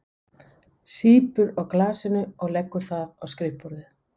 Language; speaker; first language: Icelandic; non-native, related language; Danish